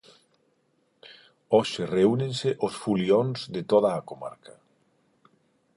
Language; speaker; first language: Galician; non-native, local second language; Spanish